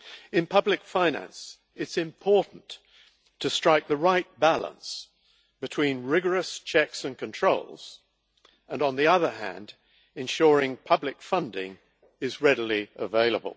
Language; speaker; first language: English; native; English